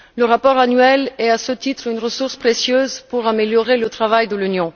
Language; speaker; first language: French; non-native, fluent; Bulgarian